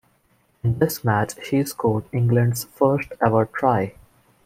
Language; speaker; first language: English; non-native, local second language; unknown